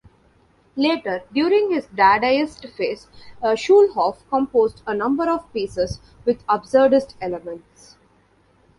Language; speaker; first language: English; non-native, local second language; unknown